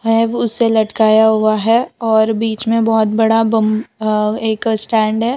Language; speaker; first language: Hindi; non-native, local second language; Gujarati